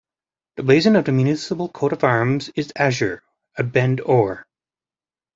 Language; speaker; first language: English; native; English